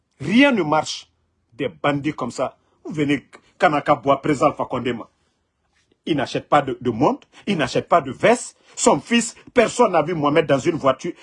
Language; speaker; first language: French; non-native, local second language; Mandingo